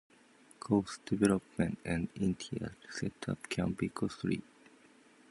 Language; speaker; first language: English; non-native, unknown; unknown